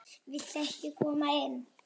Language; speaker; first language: Icelandic; non-native, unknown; Polish